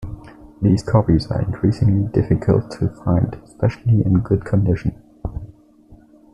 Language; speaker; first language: English; non-native, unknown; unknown